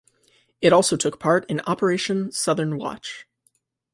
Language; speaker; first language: English; native; English